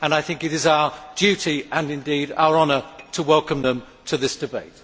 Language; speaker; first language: English; native; English